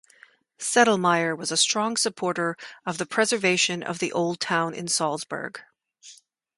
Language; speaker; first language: English; native; English